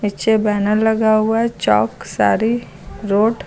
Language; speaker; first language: Hindi; native; Hindi